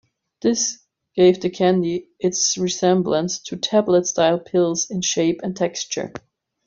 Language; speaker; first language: English; non-native, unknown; German